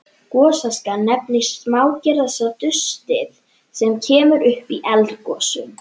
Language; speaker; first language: Icelandic; native; Icelandic